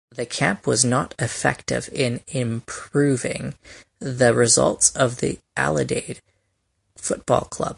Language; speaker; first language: English; native; English